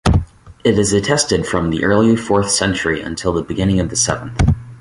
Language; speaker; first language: English; native; English